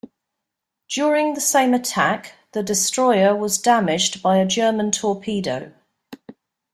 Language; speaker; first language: English; native; English